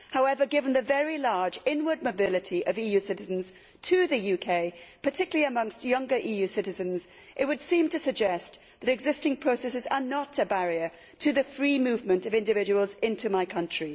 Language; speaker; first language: English; native; English